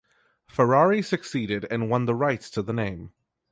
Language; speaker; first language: English; native; English